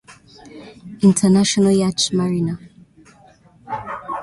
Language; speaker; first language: English; native; English